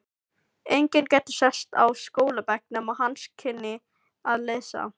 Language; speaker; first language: Icelandic; non-native, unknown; Filipino